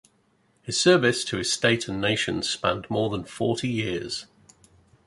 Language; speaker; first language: English; native; English